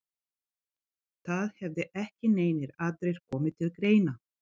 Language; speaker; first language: Icelandic; non-native, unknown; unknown